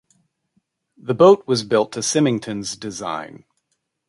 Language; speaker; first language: English; native; English